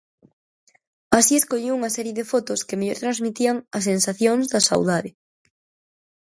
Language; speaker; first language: Galician; native; Galician